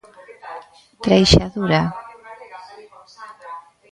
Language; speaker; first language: Galician; native; Galician